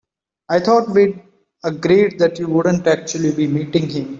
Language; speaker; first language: English; non-native, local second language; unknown